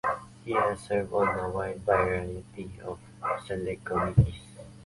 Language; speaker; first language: English; non-native, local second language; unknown